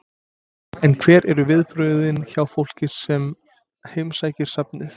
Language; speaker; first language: Icelandic; non-native, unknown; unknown